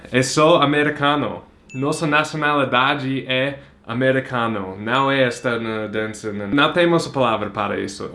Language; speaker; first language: Portuguese; non-native, fluent; English